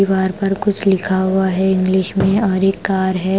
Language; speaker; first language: Hindi; non-native, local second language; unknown